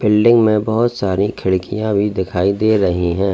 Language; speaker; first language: Hindi; native; Hindi